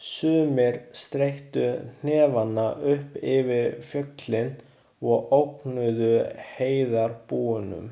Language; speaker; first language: Icelandic; non-native, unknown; Chinese